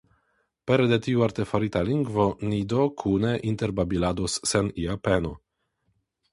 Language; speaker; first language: Esperanto; non-native, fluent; Polish